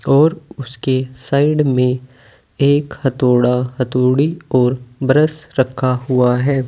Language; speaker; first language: Hindi; native; Hindi